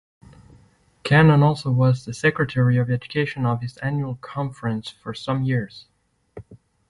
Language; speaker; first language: English; native; English